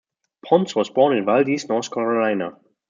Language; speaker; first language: English; non-native, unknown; German